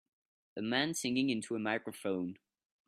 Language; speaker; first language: English; non-native, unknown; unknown